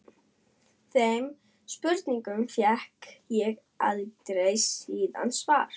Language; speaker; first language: Icelandic; non-native, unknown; German